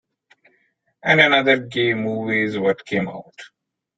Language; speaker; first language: English; non-native, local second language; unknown